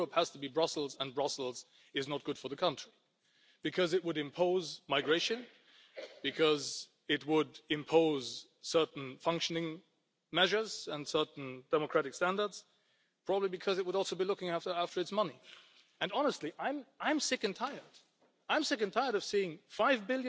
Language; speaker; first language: English; non-native, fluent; Luxembourgish